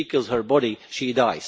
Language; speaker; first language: English; non-native, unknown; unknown